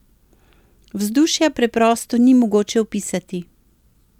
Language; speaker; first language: Slovenian; native; Slovenian